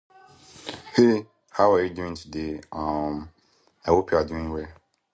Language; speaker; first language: English; native; English